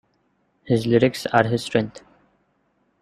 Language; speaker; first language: English; non-native, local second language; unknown